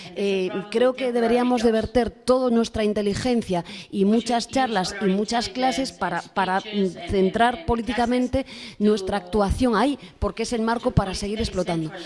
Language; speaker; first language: Spanish; native; Spanish